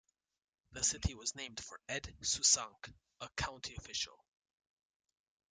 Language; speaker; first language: English; native; English